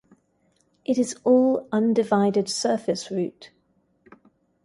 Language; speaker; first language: English; native; English